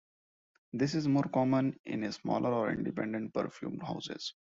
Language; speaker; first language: English; non-native, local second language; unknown